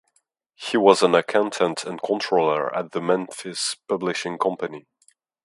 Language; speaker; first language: English; non-native, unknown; French